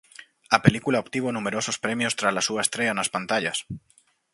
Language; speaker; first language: Galician; native; Galician